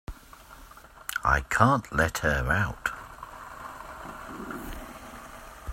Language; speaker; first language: English; native; English